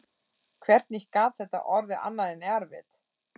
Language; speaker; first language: Icelandic; non-native, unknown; German